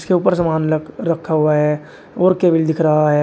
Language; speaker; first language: Hindi; native; Hindi